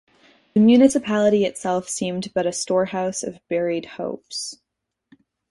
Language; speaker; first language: English; native; English